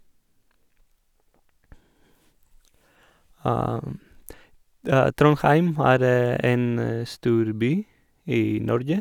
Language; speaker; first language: Norwegian; non-native, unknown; Greek